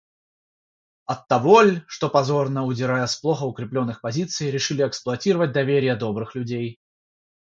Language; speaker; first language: Russian; non-native, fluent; Georgian